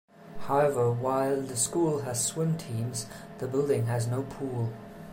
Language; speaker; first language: English; non-native, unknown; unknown